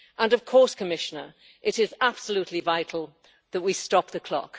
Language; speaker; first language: English; native; English